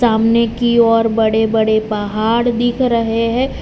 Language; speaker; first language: Hindi; non-native, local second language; Gujarati